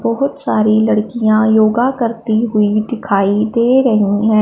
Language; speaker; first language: Hindi; non-native, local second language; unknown